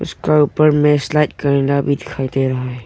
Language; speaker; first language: Hindi; non-native, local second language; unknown